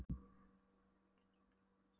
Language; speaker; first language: Icelandic; non-native, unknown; Polish